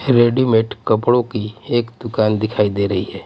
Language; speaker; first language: Hindi; non-native, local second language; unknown